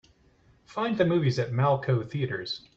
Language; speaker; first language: English; native; English